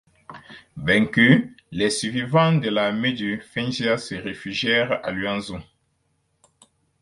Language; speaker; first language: French; non-native, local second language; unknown